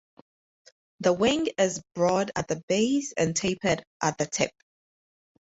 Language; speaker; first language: English; native; English